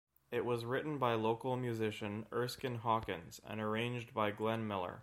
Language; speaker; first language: English; native; English